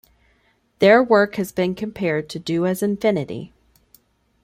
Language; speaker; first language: English; native; English